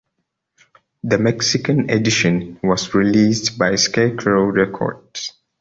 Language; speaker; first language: English; non-native, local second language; Hausa